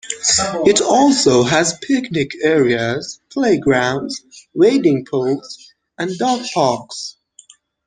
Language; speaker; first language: English; non-native, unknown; Persian